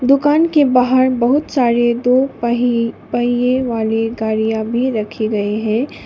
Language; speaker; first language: Hindi; non-native, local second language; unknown